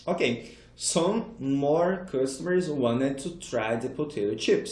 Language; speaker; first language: English; non-native, fluent; Portuguese